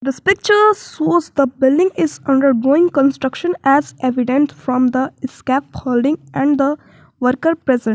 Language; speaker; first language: English; non-native, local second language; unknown